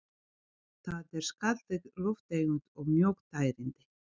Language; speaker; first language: Icelandic; non-native, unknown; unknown